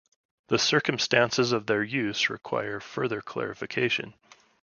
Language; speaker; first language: English; native; English